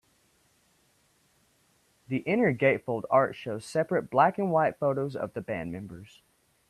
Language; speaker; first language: English; native; English